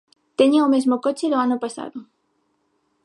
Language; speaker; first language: Galician; non-native, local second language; Spanish